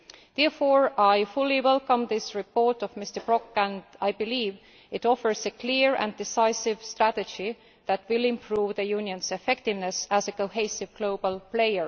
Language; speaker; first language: English; non-native, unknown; Estonian